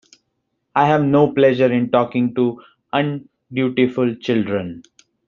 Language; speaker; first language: English; non-native, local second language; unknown